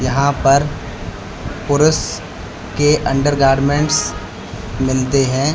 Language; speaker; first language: Hindi; native; Hindi